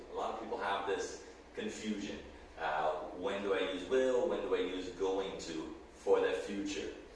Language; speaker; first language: English; native; English